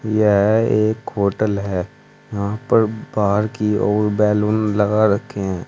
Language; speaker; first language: Hindi; native; Hindi